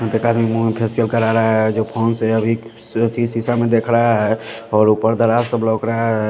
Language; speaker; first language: Hindi; non-native, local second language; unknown